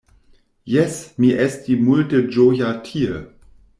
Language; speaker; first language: Esperanto; non-native, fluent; German